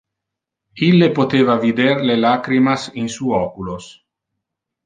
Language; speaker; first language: Interlingua; non-native, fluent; Italian